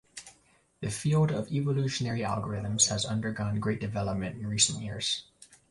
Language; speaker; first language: English; native; English